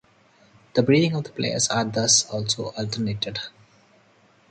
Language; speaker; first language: English; non-native, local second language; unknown